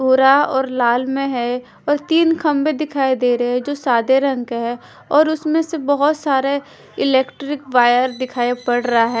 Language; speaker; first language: Hindi; non-native, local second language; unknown